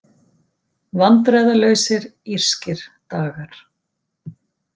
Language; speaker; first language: Icelandic; native; Icelandic